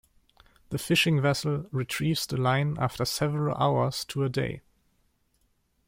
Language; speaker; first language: English; non-native, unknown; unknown